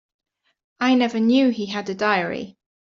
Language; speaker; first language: English; native; English